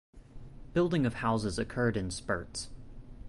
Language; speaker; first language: English; native; English